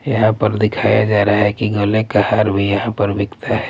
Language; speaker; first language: Hindi; non-native, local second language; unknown